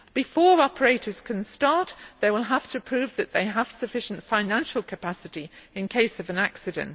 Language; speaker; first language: English; native; English